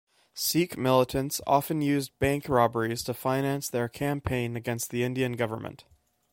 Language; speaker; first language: English; native; English